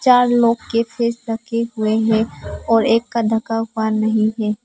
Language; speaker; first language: Hindi; non-native, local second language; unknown